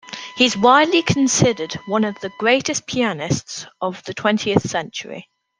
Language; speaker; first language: English; native; English